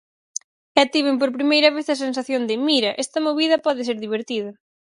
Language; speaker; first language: Galician; native; Galician